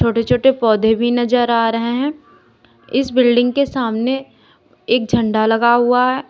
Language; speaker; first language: Hindi; native; Hindi